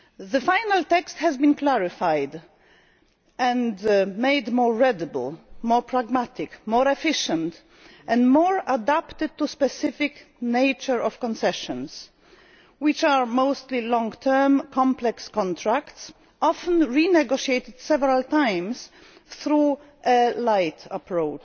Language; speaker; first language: English; non-native, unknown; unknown